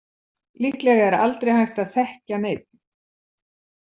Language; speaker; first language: Icelandic; native; Icelandic